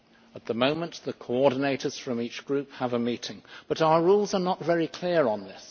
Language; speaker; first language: English; native; English